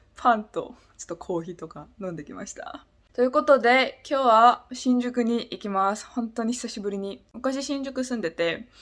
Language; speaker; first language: Japanese; non-native, fluent; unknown